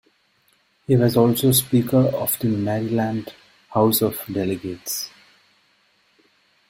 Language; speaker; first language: English; non-native, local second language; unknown